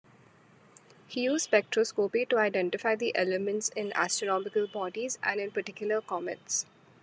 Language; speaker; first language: English; non-native, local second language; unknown